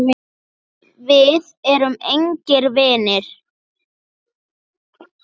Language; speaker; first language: Icelandic; native; Icelandic